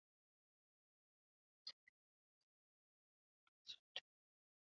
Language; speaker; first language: English; non-native, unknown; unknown